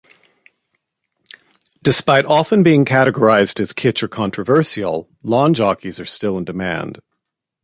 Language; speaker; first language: English; native; English